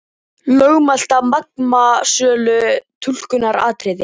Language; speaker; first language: Icelandic; native; Icelandic